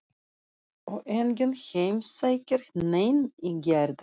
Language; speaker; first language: Icelandic; non-native, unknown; Russian